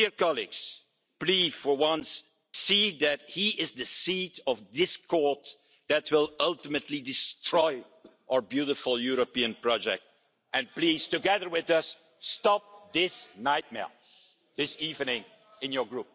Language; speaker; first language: English; non-native, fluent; Dutch